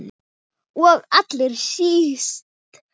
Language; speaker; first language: Icelandic; non-native, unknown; Thai